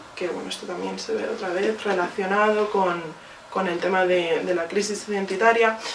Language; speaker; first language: Spanish; early bilingual, other home language; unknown